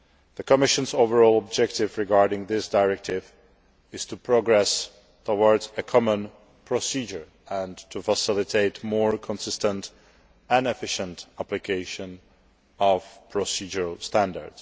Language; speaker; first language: English; non-native, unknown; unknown